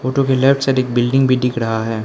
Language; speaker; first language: Hindi; non-native, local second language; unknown